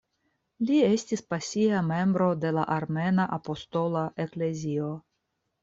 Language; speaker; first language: Esperanto; non-native, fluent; Russian